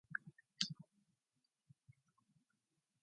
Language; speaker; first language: English; non-native, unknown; Mongolian